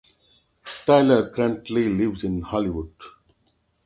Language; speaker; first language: English; non-native, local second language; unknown